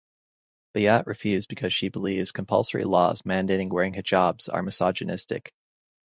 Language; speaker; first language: English; native; English